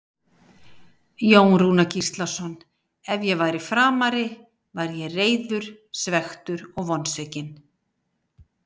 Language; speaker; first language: Icelandic; native; Icelandic